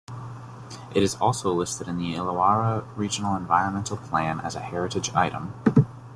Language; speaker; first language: English; native; English